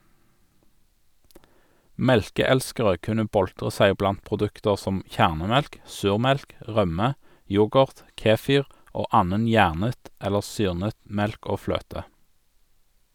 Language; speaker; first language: Norwegian; native; Norwegian